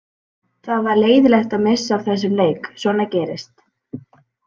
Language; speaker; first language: Icelandic; native; Icelandic